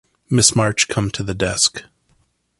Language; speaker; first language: English; native; English